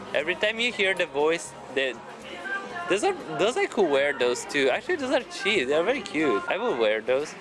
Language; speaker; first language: English; non-native, fluent; Italian